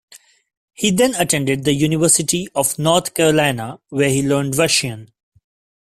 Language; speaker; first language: English; non-native, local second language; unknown